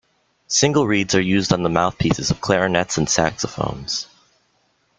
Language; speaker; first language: English; native; English